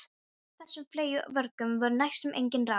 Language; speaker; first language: Icelandic; non-native, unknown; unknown